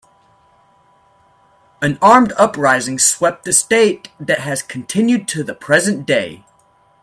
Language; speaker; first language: English; native; English